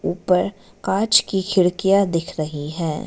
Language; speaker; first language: Hindi; non-native, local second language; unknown